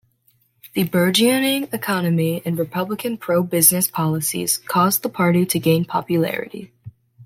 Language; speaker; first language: English; native; English